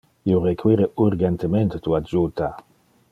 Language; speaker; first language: Interlingua; non-native, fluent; Dutch